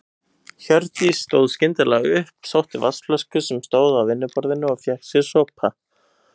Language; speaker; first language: Icelandic; native; Icelandic